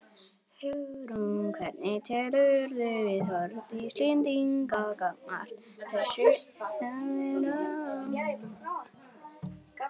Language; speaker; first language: Icelandic; native; Icelandic